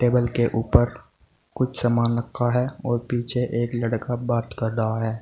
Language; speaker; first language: Hindi; native; Hindi